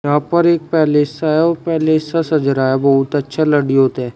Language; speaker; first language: Hindi; native; Hindi